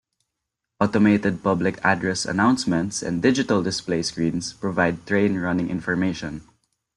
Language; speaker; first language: English; non-native, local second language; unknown